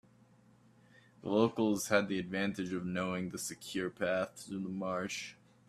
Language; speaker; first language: English; native; English